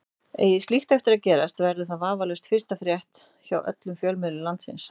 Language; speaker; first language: Icelandic; native; Icelandic